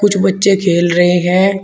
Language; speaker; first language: Hindi; native; Hindi